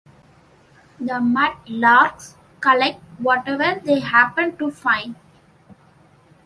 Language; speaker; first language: English; non-native, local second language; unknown